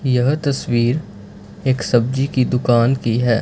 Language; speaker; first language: Hindi; non-native, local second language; Punjabi